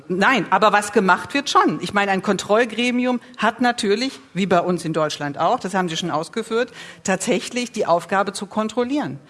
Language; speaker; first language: German; native; German